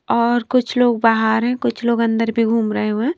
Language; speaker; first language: Hindi; non-native, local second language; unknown